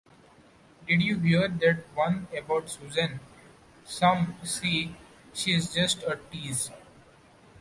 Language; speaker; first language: English; non-native, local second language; Marathi